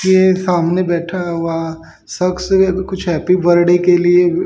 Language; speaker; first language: Hindi; native; Hindi